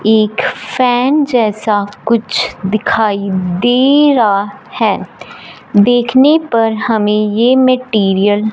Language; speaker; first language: Hindi; non-native, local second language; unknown